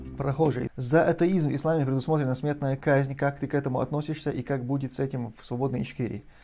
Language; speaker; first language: Russian; non-native, local second language; Chechen